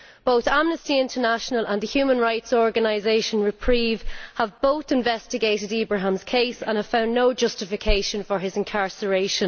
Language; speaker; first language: English; native; English